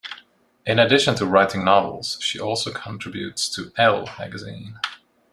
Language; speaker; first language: English; non-native, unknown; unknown